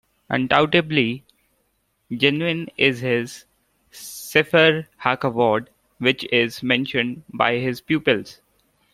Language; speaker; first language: English; non-native, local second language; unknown